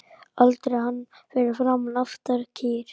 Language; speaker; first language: Icelandic; native; Icelandic